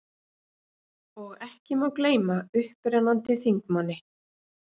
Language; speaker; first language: Icelandic; native; Icelandic